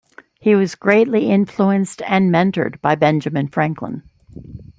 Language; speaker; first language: English; native; English